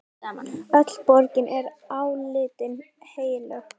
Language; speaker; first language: Icelandic; native; Icelandic